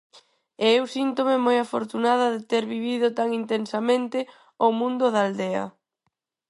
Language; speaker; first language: Galician; non-native, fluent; Spanish